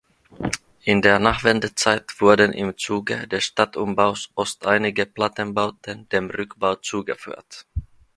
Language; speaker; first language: German; non-native, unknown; Finnish